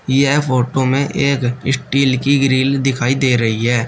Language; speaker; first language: Hindi; native; Hindi